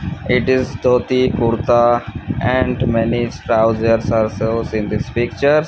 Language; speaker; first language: English; non-native, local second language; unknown